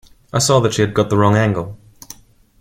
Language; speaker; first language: English; non-native, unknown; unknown